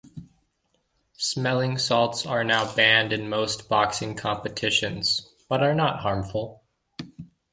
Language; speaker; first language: English; native; English